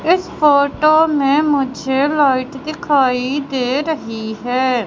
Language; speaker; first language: Hindi; native; Hindi